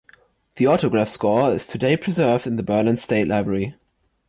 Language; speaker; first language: English; non-native, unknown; German